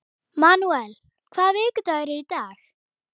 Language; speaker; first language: Icelandic; native; Icelandic